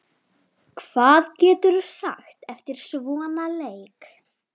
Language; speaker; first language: Icelandic; native; Icelandic